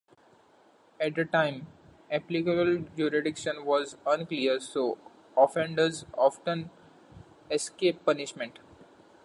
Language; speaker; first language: English; non-native, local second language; Marathi